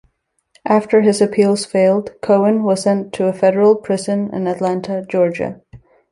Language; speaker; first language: English; native; English